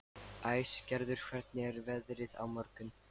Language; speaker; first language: Icelandic; non-native, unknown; Lithuanian